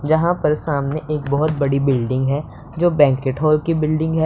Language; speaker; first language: Hindi; non-native, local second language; Punjabi